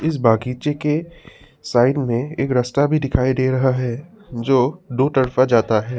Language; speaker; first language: Hindi; non-native, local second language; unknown